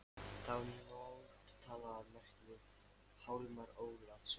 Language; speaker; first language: Icelandic; non-native, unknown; Lithuanian